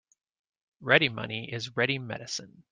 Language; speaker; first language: English; native; English